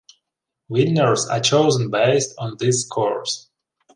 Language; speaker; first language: English; non-native, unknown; Ukrainian